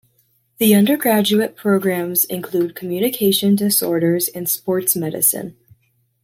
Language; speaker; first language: English; native; English